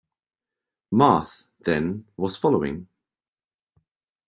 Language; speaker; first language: English; native; English